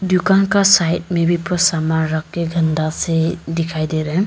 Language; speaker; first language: Hindi; non-native, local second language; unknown